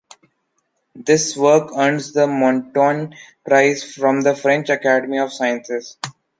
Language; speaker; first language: English; non-native, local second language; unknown